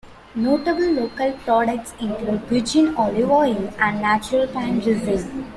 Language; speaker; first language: English; non-native, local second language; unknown